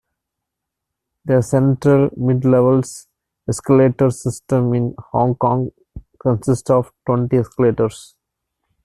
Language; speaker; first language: English; non-native, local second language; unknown